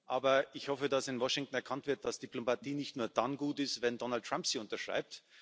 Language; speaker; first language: German; native; German